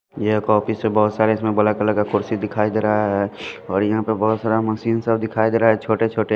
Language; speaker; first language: Hindi; non-native, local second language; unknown